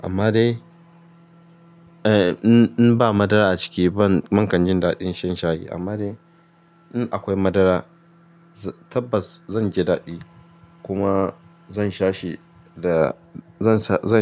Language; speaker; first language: Hausa; non-native, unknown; Yoruba